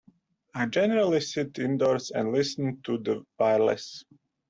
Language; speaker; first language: English; native; English